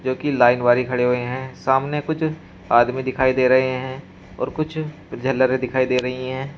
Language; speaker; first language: Hindi; native; Hindi